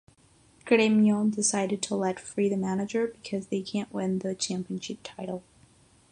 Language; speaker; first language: English; non-native, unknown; Catalan